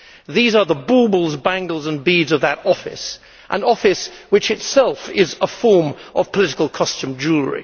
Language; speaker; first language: English; native; English